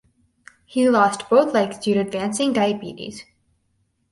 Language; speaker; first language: English; native; English